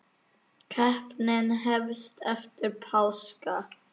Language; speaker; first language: Icelandic; native; Icelandic